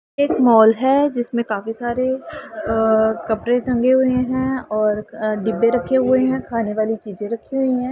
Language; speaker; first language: Hindi; non-native, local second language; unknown